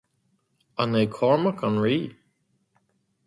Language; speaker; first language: Irish; non-native, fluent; English